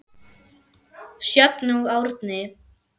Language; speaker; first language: Icelandic; non-native, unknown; German